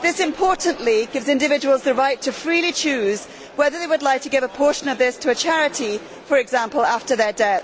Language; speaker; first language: English; native; English